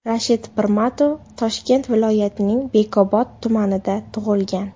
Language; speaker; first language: Uzbek; native; Uzbek